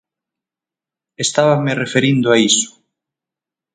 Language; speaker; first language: Galician; native; Galician